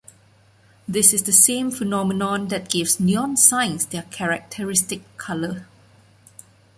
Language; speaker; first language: English; non-native, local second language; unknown